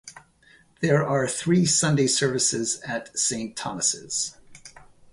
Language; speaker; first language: English; native; English